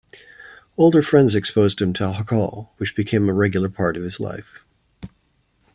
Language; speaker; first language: English; native; English